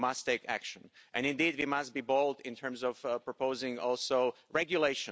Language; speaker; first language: English; non-native, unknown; Slovak